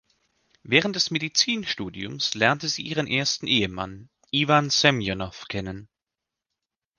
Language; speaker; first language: German; native; German